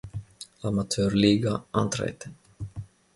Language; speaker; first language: German; non-native, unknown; Finnish